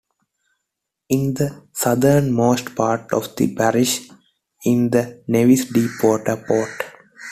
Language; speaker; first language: English; non-native, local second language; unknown